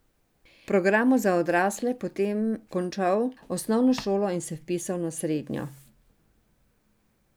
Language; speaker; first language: Slovenian; non-native, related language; Serbian